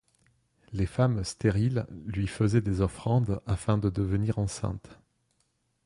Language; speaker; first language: French; non-native, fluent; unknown